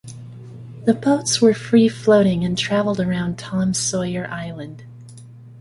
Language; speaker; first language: English; native; English